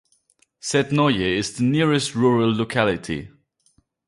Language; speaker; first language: English; non-native, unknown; German